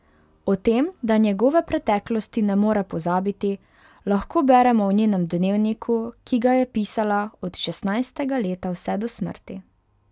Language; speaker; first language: Slovenian; non-native, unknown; Hungarian